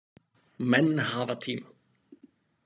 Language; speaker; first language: Icelandic; non-native, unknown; Slovak